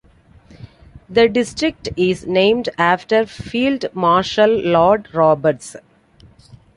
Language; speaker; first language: English; non-native, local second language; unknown